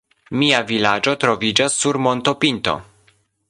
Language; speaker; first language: Esperanto; non-native, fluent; Polish